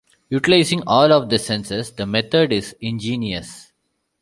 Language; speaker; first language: English; non-native, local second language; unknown